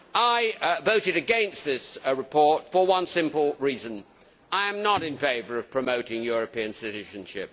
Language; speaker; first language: English; native; English